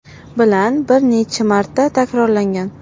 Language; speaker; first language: Uzbek; non-native, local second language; Russian